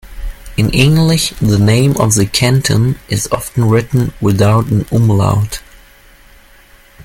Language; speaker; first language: English; non-native, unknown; German